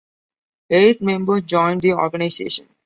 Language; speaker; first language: English; non-native, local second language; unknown